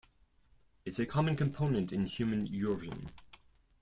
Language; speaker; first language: English; non-native, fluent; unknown